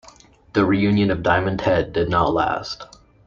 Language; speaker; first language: English; native; English